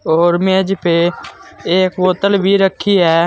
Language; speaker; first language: Hindi; native; Hindi